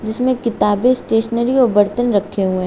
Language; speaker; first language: Hindi; native; Hindi